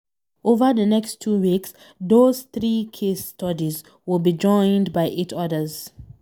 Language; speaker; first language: English; non-native, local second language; Hausa